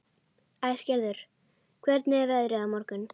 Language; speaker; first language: Icelandic; native; Icelandic